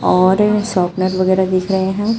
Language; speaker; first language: Hindi; native; Hindi